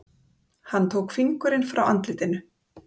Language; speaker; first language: Icelandic; native; Icelandic